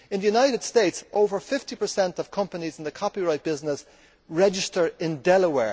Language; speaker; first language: English; native; English